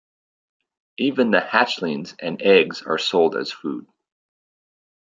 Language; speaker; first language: English; native; English